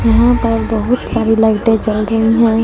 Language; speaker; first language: Hindi; non-native, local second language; Punjabi